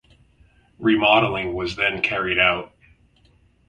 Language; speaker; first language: English; native; English